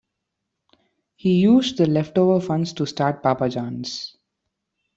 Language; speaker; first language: English; non-native, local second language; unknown